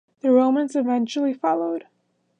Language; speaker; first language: English; native; English